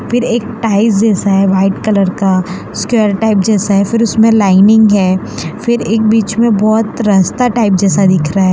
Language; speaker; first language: Hindi; non-native, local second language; Gujarati